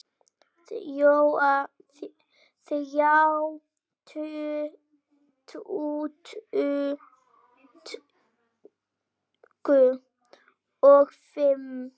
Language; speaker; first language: Icelandic; native; Icelandic